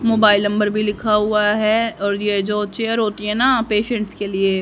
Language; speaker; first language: Hindi; native; Hindi